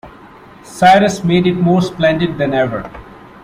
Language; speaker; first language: English; non-native, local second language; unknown